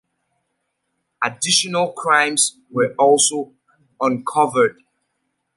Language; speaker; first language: English; native; English